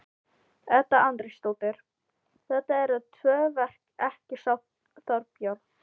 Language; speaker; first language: Icelandic; non-native, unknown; Filipino